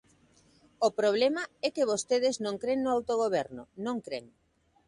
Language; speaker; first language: Galician; native; Galician